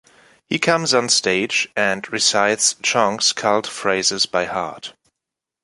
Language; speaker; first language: English; non-native, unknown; German